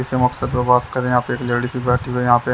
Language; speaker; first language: Hindi; native; Hindi